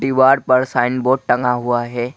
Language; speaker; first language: Hindi; non-native, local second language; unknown